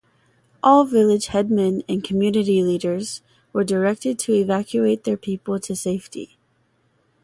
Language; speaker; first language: English; native; English